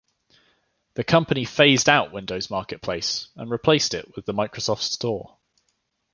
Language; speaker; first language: English; native; English